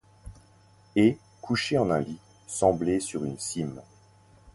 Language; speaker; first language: French; native; French